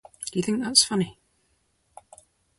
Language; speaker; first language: English; native; English